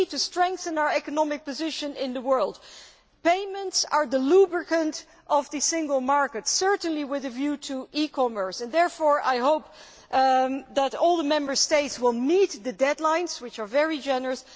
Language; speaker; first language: English; non-native, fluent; Dutch